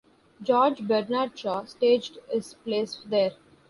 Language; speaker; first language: English; non-native, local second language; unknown